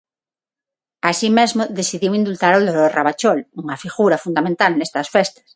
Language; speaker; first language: Galician; non-native, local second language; Spanish